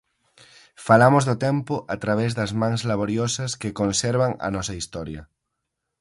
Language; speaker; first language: Galician; native; Galician